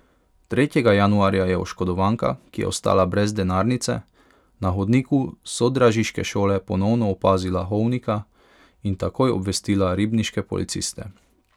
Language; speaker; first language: Slovenian; non-native, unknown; Hungarian